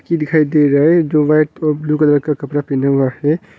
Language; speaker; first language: Hindi; non-native, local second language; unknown